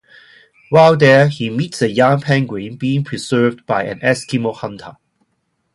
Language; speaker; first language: English; non-native, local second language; Cantonese